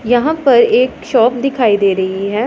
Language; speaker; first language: Hindi; non-native, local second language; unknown